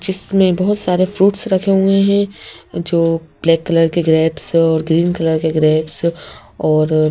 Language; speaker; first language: Hindi; native; Hindi